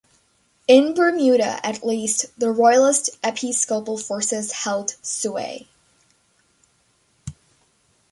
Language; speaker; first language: English; native; English